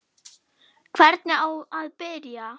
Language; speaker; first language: Icelandic; non-native, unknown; German